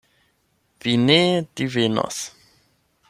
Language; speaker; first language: Esperanto; non-native, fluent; German